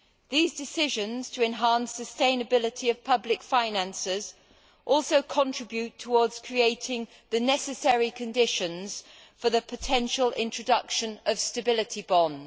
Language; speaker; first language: English; native; English